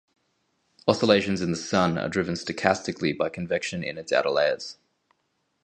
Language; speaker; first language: English; native; English